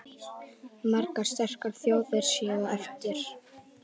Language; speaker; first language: Icelandic; native; Icelandic